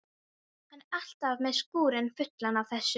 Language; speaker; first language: Icelandic; non-native, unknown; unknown